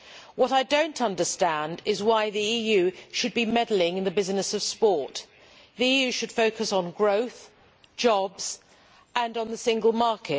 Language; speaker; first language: English; native; English